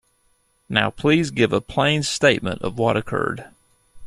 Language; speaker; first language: English; native; English